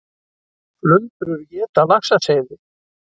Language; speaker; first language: Icelandic; native; Icelandic